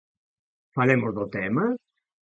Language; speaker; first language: Galician; native; Galician